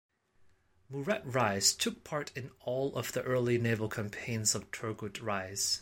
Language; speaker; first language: English; non-native, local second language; Cantonese